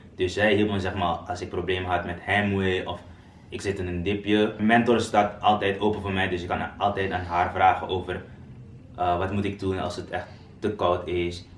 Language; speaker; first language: Dutch; non-native, local second language; Papiamento